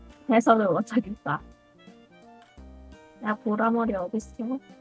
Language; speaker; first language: Korean; native; Korean